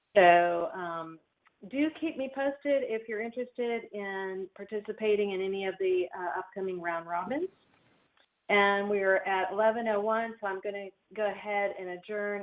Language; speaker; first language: English; native; English